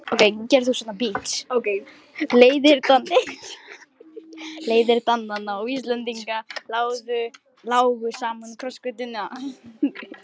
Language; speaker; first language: Icelandic; non-native, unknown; Lithuanian